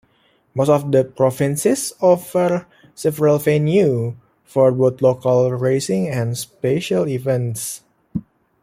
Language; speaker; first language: English; native; English